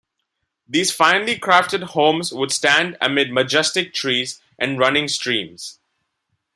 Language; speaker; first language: English; non-native, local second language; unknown